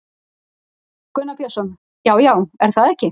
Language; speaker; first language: Icelandic; native; Icelandic